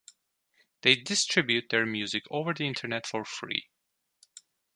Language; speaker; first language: English; non-native, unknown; Turkish